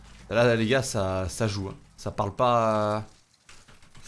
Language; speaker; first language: French; native; French